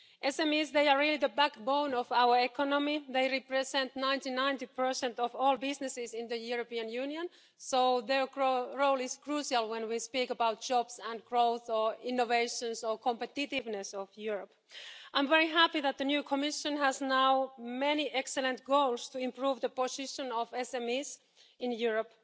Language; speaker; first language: English; non-native, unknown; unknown